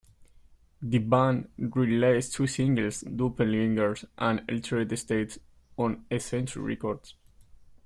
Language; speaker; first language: English; native; English